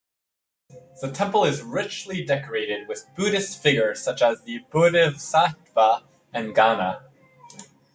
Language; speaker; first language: English; native; English